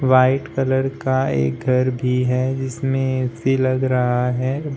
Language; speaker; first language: Hindi; native; Hindi